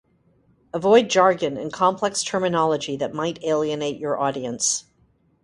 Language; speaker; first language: English; native; English